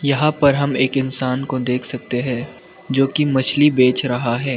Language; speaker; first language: Hindi; non-native, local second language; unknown